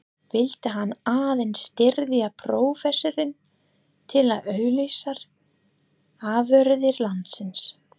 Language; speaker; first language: Icelandic; non-native, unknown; English